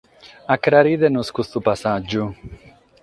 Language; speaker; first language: Sardinian; non-native, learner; Catalan